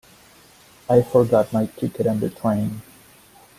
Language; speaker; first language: English; native; English